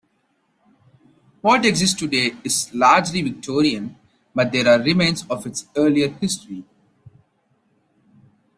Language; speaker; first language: English; non-native, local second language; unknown